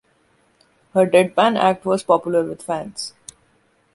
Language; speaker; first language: English; non-native, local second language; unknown